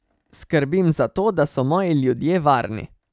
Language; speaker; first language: Slovenian; native; Slovenian